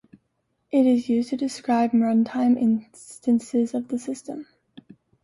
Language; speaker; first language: English; native; English